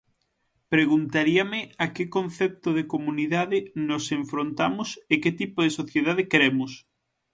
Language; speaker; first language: Galician; native; Galician